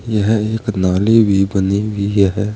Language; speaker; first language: Hindi; native; Hindi